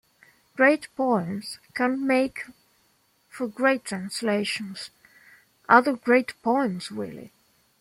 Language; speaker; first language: English; non-native, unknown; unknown